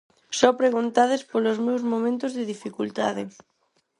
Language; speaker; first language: Galician; non-native, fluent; Spanish